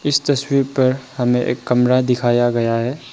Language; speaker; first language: Hindi; non-native, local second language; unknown